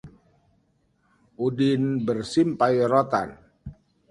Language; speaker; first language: Indonesian; native; Indonesian